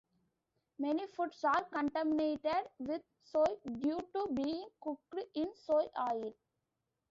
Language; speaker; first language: English; non-native, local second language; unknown